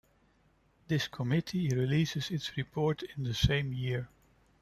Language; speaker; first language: English; non-native, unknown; Dutch